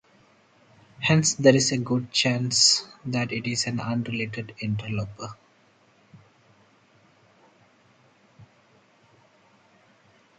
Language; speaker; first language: English; non-native, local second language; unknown